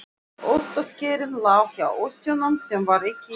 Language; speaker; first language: Icelandic; non-native, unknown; Russian